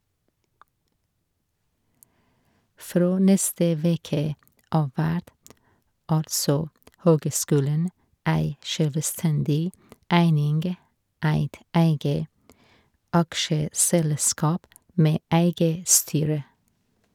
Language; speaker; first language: Norwegian; non-native, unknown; Persian